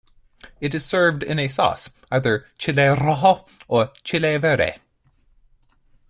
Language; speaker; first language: English; native; English